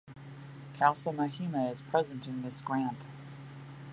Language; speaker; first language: English; native; English